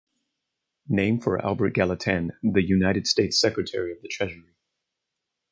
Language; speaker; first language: English; native; English